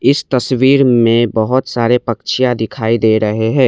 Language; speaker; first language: Hindi; non-native, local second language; Assamese